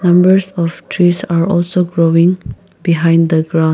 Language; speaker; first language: English; non-native, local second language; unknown